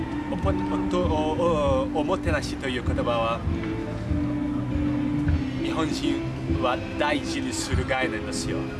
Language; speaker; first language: Japanese; non-native, learner; Portuguese